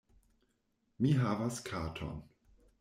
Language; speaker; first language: Esperanto; non-native, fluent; German